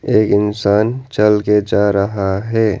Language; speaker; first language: Hindi; non-native, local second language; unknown